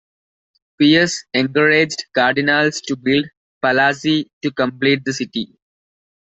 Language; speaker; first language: English; non-native, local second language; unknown